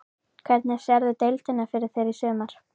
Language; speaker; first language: Icelandic; native; Icelandic